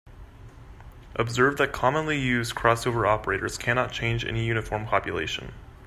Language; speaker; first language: English; native; English